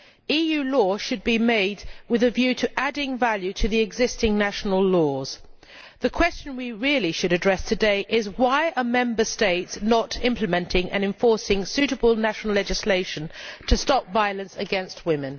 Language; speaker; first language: English; native; English